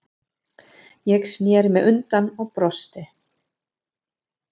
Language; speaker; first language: Icelandic; non-native, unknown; German